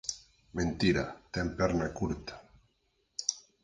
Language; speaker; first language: Galician; native; Galician